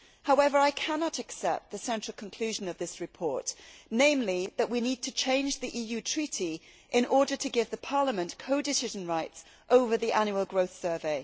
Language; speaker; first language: English; native; English